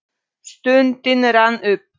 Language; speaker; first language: Icelandic; non-native, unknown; Polish